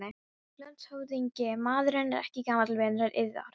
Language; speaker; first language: Icelandic; non-native, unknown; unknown